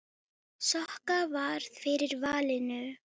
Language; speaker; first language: Icelandic; non-native, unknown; Filipino